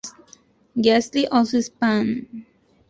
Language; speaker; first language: English; non-native, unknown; Bangla